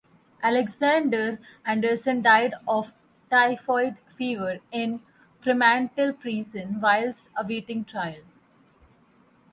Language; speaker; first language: English; non-native, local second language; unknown